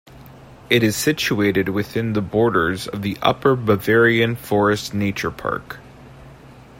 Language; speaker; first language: English; native; English